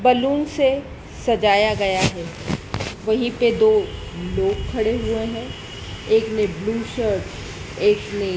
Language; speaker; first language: Hindi; native; Hindi